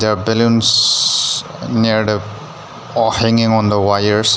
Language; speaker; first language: English; non-native, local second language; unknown